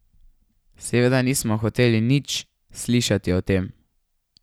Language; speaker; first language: Slovenian; native; Slovenian